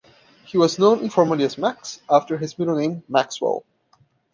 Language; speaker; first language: English; non-native, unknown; Portuguese